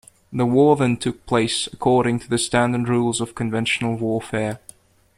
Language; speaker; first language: English; native; English